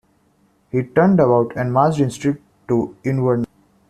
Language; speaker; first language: English; non-native, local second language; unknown